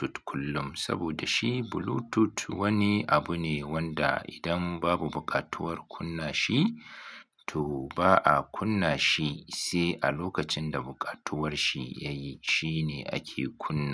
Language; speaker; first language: Hausa; native; Hausa